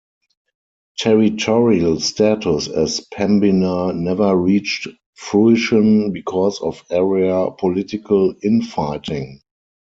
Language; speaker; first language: English; non-native, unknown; German